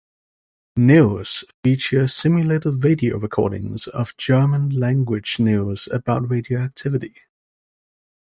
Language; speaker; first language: English; native; English